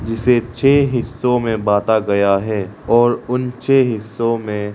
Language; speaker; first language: Hindi; non-native, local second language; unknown